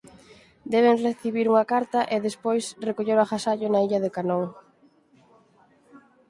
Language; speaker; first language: Galician; native; Galician